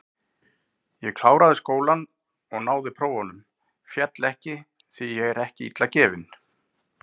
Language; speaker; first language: Icelandic; native; Icelandic